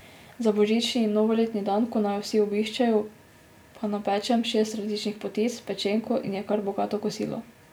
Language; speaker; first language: Slovenian; native; Slovenian